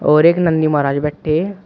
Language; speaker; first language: Hindi; native; Hindi